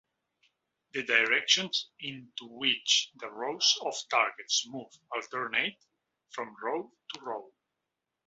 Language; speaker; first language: English; non-native, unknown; Catalan